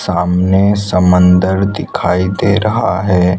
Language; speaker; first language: Hindi; non-native, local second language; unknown